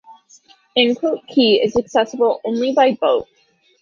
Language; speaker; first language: English; native; English